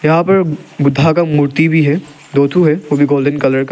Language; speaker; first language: Hindi; non-native, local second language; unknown